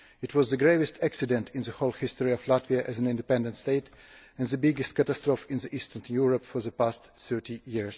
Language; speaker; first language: English; non-native, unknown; Russian